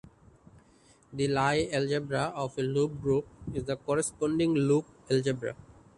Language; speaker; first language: English; non-native, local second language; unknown